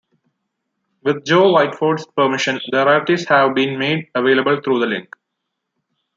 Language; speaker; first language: English; non-native, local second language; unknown